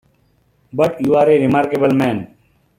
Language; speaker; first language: English; non-native, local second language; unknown